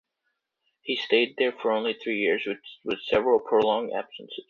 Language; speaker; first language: English; native; English